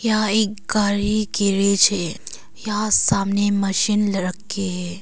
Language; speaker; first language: Hindi; non-native, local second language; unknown